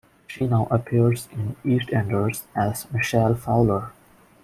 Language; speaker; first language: English; non-native, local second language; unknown